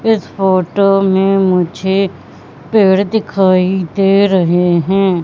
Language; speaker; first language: Hindi; native; Hindi